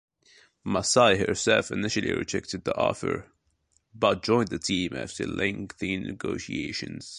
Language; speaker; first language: English; native; English